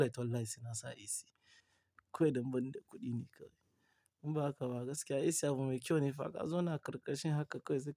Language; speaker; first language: Hausa; non-native, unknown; Yoruba